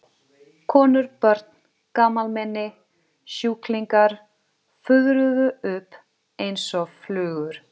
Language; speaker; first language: Icelandic; non-native, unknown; Portuguese